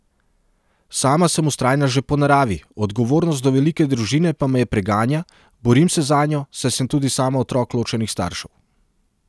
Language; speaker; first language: Slovenian; non-native, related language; Serbian